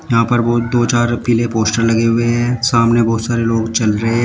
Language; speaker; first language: Hindi; native; Hindi